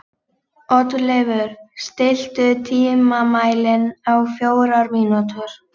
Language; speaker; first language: Icelandic; native; Icelandic